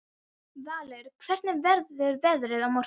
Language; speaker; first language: Icelandic; non-native, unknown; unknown